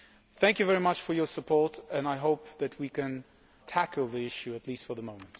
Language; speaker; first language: English; non-native, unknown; Polish